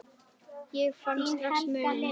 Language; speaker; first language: Icelandic; native; Icelandic